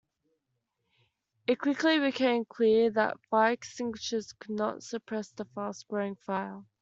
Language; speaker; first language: English; native; English